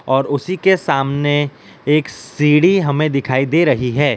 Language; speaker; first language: Hindi; non-native, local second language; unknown